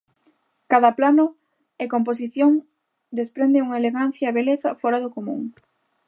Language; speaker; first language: Galician; native; Galician